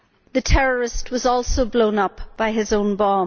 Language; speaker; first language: English; native; English